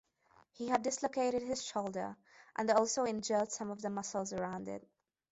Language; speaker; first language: English; non-native, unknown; Hungarian